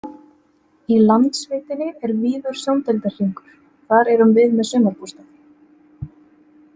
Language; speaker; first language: Icelandic; native; Icelandic